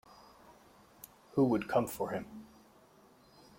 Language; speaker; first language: English; native; English